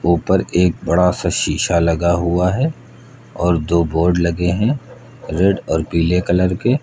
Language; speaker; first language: Hindi; native; Hindi